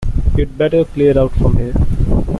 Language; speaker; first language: English; non-native, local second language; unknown